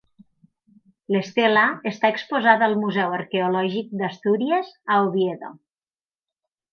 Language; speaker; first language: Catalan; native; Catalan